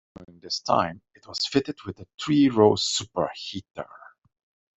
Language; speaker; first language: English; non-native, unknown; Dutch